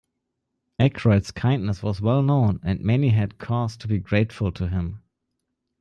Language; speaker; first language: English; non-native, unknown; German